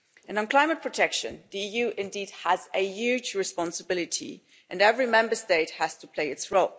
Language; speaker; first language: English; non-native, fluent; German